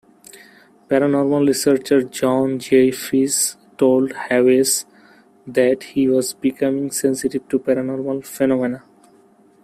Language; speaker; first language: English; non-native, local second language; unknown